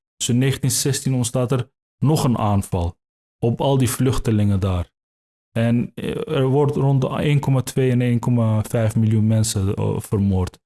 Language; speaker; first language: Dutch; early bilingual, other home language; Turkish